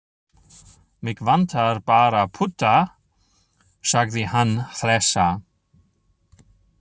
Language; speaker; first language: Icelandic; non-native, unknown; German